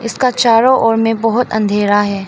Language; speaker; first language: Hindi; non-native, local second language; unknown